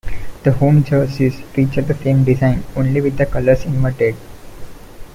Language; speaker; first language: English; non-native, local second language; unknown